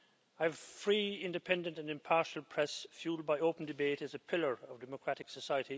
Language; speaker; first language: English; native; English